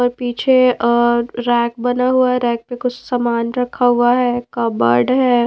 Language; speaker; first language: Hindi; non-native, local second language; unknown